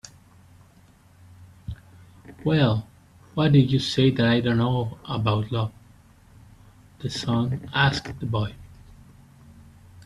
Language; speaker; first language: English; native; English